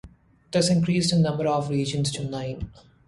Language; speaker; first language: English; native; English